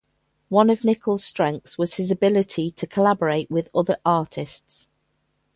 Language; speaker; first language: English; native; English